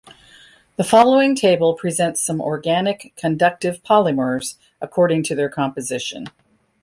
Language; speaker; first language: English; native; English